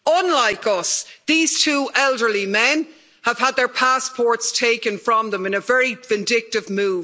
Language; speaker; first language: English; native; English